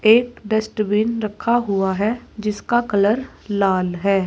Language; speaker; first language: Hindi; native; Hindi